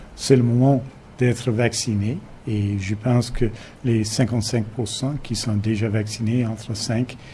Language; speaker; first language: French; non-native, fluent; English